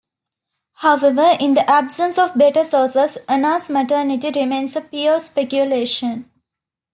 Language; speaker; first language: English; non-native, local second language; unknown